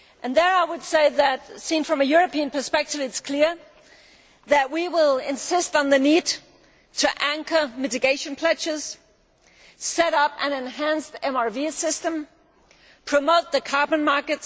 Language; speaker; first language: English; non-native, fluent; Danish